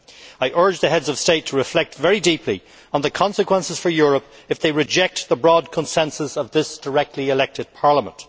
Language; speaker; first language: English; native; English